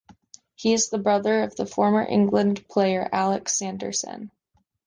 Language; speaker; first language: English; native; English